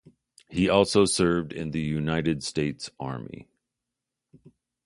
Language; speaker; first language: English; native; English